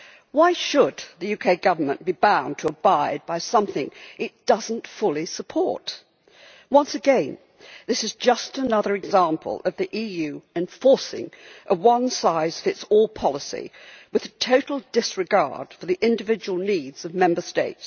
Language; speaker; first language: English; native; English